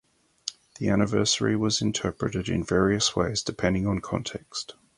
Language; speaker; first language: English; native; English